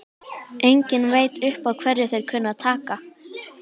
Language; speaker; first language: Icelandic; native; Icelandic